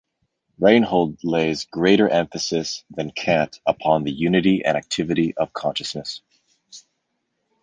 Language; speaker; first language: English; native; English